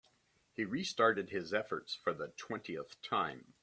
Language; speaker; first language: English; native; English